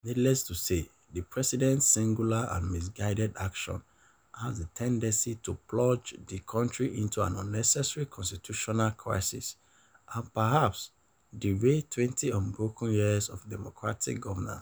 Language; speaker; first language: English; non-native, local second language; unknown